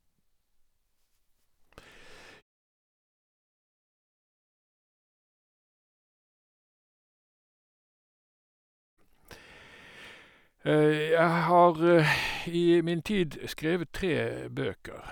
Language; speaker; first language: Norwegian; native; Norwegian